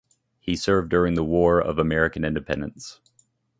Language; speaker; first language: English; native; English